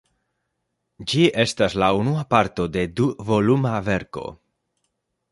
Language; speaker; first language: Esperanto; non-native, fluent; Spanish